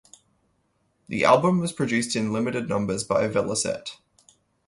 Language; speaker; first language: English; native; English